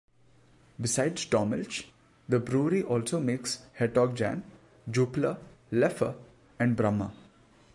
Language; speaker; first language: English; non-native, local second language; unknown